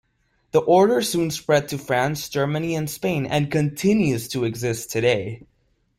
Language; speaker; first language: English; non-native, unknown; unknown